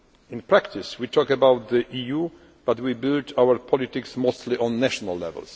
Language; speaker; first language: English; non-native, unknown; Polish